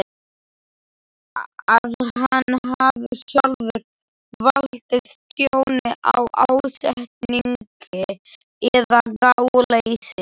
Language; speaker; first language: Icelandic; non-native, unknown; Slovak